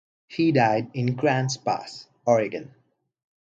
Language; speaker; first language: English; non-native, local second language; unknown